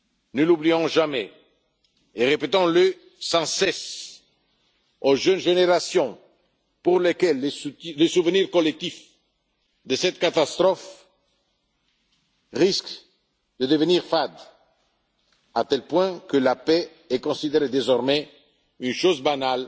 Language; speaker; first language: French; non-native, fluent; Italian